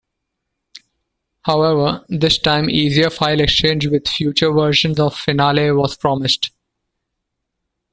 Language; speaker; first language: English; non-native, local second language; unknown